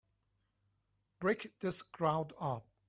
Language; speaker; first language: English; non-native, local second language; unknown